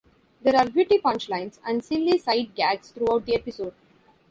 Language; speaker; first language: English; non-native, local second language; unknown